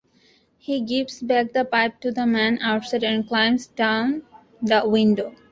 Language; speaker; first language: English; non-native, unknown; Bangla